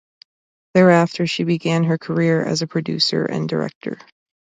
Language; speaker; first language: English; native; English